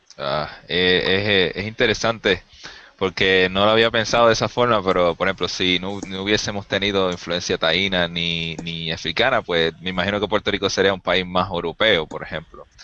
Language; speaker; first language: Spanish; native; Spanish